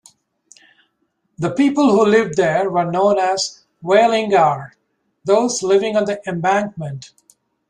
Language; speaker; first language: English; native; English